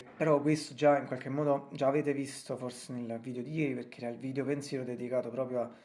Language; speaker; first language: Italian; native; Italian